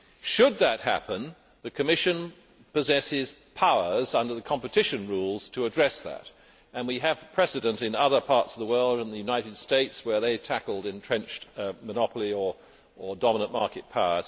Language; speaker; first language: English; native; English